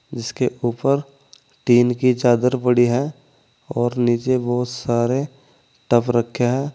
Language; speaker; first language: Hindi; native; Hindi